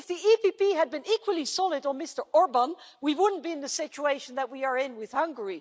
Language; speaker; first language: English; non-native, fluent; Dutch